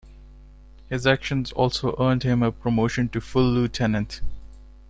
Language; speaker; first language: English; non-native, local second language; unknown